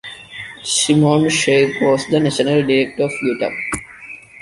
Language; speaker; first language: English; non-native, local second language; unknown